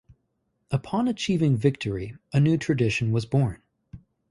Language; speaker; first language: English; native; English